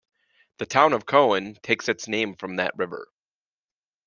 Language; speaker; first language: English; native; English